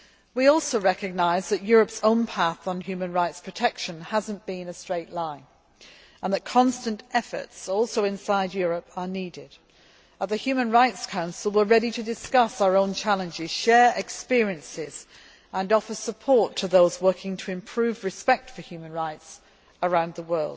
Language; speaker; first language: English; native; English